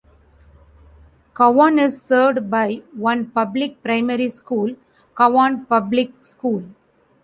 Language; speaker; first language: English; non-native, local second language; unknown